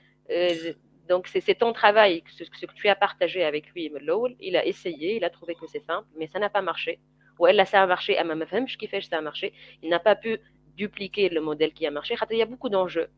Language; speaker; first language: French; non-native, local second language; Arabic